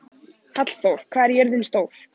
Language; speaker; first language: Icelandic; native; Icelandic